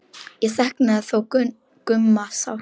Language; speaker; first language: Icelandic; non-native, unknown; Polish